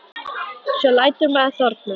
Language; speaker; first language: Icelandic; native; Icelandic